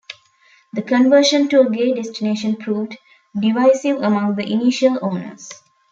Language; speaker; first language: English; non-native, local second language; Tamil